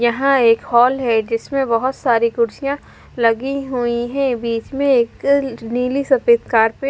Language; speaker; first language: Hindi; non-native, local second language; Punjabi